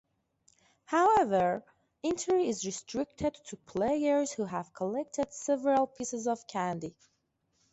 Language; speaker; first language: English; non-native, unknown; Persian